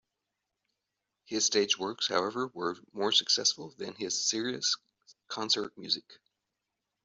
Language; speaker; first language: English; native; English